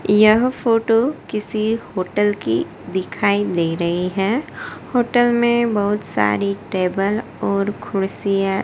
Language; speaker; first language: Hindi; non-native, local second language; Gujarati